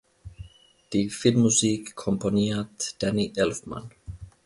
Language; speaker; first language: German; non-native, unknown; Finnish